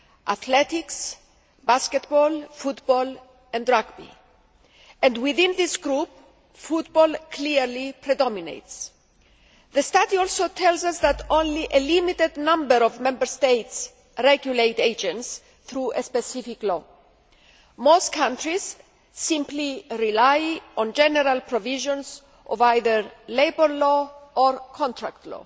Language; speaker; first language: English; non-native, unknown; Greek